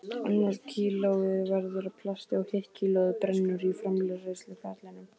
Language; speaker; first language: Icelandic; native; Icelandic